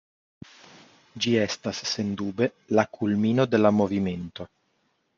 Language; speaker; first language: Esperanto; non-native, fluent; Italian